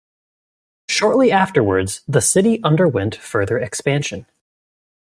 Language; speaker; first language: English; native; English